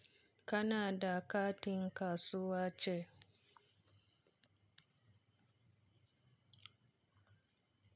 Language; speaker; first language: Hausa; native; Hausa